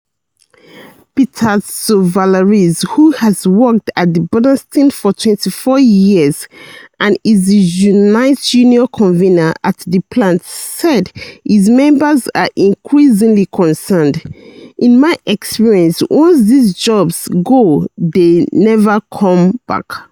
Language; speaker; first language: English; non-native, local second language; Yoruba